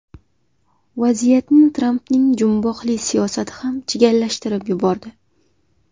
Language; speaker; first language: Uzbek; native; Uzbek